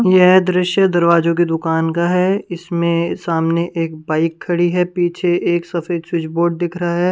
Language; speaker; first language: Hindi; non-native, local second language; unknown